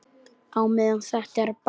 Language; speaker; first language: Icelandic; native; Icelandic